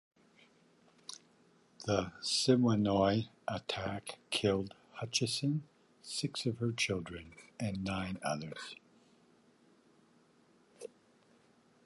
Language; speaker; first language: English; native; English